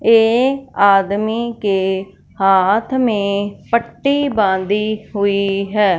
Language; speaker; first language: Hindi; non-native, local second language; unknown